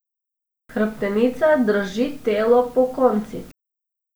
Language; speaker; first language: Slovenian; non-native, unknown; Macedonian